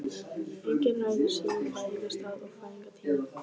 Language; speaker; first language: Icelandic; native; Icelandic